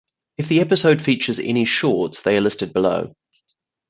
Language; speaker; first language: English; native; English